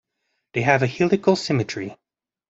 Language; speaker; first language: English; native; English